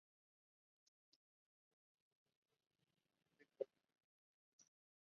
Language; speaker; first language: English; non-native, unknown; Spanish